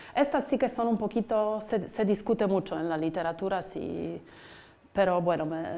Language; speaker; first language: Spanish; non-native, fluent; Polish